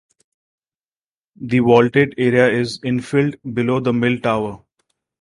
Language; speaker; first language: English; non-native, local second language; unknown